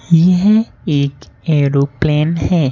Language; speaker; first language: Hindi; native; Hindi